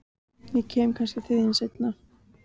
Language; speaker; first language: Icelandic; native; Icelandic